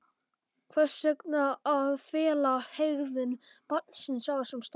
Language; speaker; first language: Icelandic; non-native, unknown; Polish